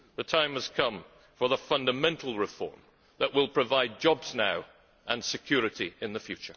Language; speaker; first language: English; native; English